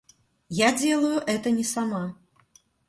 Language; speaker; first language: Russian; native; Russian